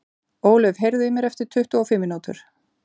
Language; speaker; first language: Icelandic; native; Icelandic